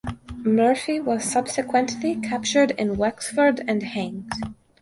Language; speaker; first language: English; non-native, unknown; Russian